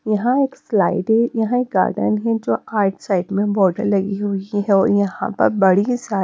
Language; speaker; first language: Hindi; non-native, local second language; Punjabi